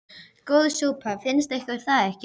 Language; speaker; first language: Icelandic; native; Icelandic